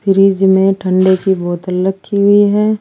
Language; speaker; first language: Hindi; native; Hindi